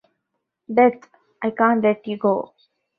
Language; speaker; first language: English; non-native, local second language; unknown